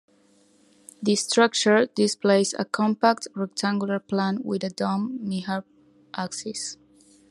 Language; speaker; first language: English; non-native, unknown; Spanish